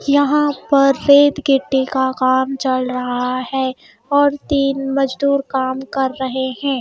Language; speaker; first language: Hindi; native; Hindi